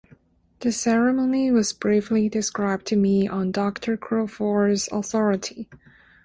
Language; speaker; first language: English; non-native, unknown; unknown